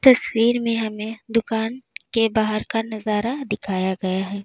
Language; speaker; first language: Hindi; native; Hindi